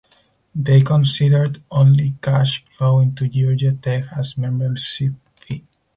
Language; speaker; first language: English; non-native, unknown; Spanish